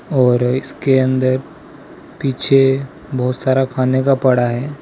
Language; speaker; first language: Hindi; non-native, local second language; Gujarati